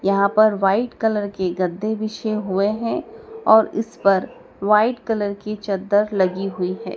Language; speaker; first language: Hindi; native; Hindi